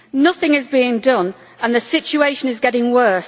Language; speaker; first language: English; native; English